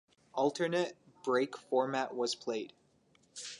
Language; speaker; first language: English; native; English